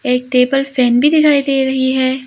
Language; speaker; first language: Hindi; non-native, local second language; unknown